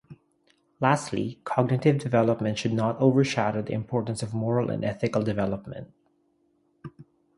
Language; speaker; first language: English; non-native, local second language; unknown